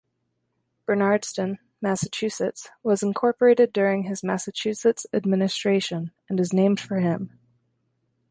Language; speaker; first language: English; native; English